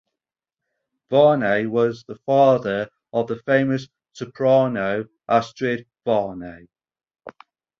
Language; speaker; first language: English; native; English